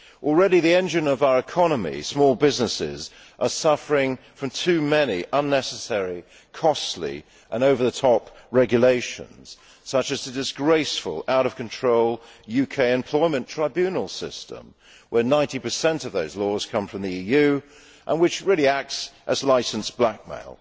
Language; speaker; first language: English; native; English